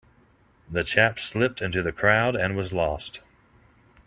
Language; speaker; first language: English; native; English